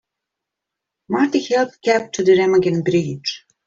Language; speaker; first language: English; native; English